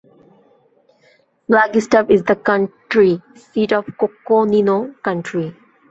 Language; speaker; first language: English; non-native, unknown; Bangla